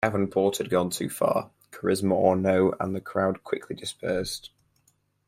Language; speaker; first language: English; native; English